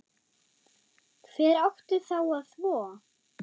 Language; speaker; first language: Icelandic; non-native, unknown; German